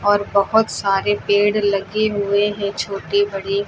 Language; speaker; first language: Hindi; native; Hindi